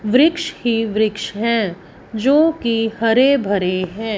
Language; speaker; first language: Hindi; non-native, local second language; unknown